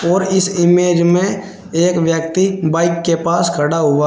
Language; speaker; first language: Hindi; native; Hindi